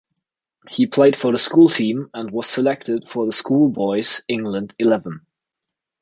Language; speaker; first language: English; non-native, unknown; German